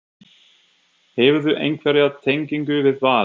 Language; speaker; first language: Icelandic; non-native, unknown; German